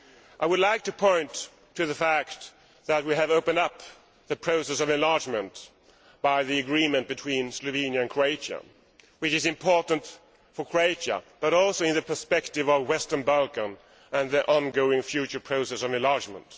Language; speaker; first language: English; non-native, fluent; Swedish